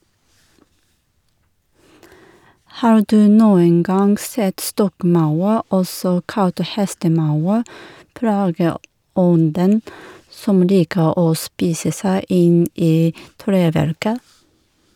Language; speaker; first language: Norwegian; non-native, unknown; Japanese